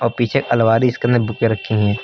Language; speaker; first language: Hindi; native; Hindi